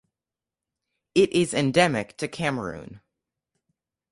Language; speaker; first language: English; native; English